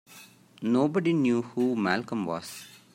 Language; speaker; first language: English; non-native, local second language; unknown